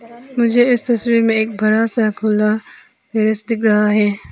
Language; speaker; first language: Hindi; non-native, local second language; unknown